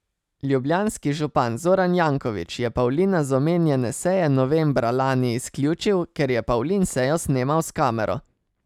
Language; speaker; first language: Slovenian; native; Slovenian